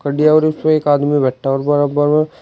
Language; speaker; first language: Hindi; native; Hindi